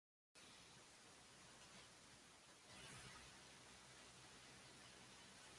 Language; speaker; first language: English; native; English